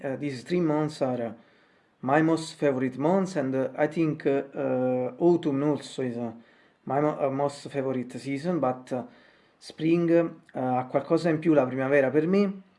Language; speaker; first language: English; non-native, learner; Italian